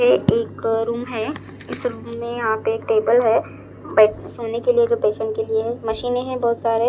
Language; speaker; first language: Hindi; non-native, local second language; Punjabi